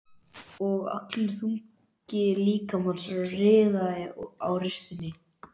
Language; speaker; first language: Icelandic; native; Icelandic